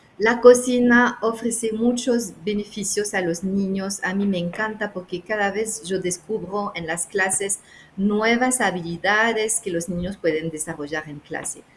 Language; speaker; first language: Spanish; non-native, fluent; French